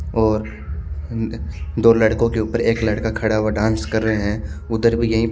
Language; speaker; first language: Hindi; native; Hindi